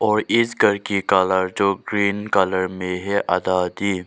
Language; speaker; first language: Hindi; non-native, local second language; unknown